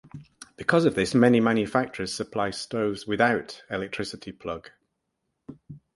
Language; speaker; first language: English; native; English